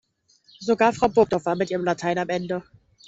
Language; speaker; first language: German; native; German